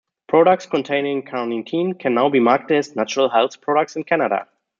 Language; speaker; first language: English; non-native, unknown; German